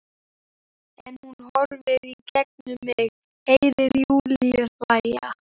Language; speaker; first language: Icelandic; native; Icelandic